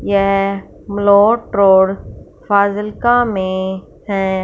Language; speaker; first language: Hindi; non-native, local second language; Punjabi